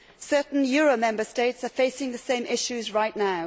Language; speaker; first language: English; native; English